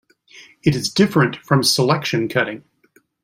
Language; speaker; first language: English; native; English